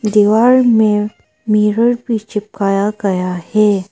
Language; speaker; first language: Hindi; non-native, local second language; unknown